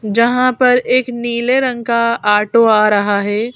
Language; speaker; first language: Hindi; native; Hindi